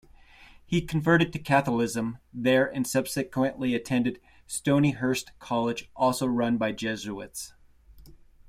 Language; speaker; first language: English; native; English